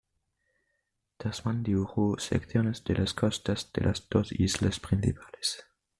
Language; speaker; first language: Spanish; native; Spanish